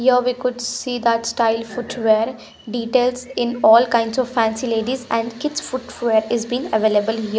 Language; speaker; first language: English; non-native, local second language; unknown